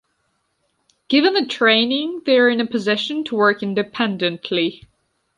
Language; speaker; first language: English; non-native, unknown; Georgian